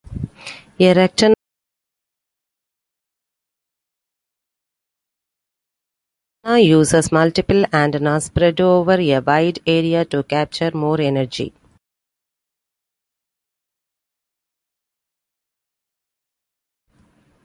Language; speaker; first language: English; non-native, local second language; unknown